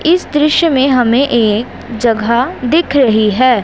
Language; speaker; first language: Hindi; non-native, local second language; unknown